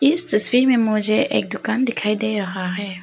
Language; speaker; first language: Hindi; early bilingual, other home language; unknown